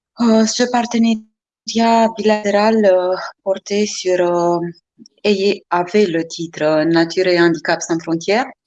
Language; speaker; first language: French; non-native, fluent; Romanian